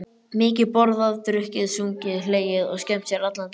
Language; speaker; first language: Icelandic; native; Icelandic